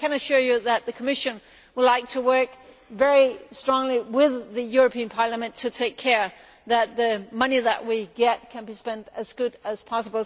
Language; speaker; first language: English; non-native, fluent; Danish